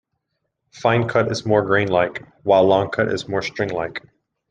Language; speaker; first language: English; native; English